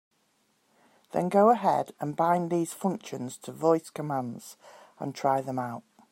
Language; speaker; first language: English; native; English